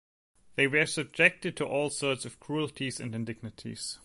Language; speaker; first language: English; non-native, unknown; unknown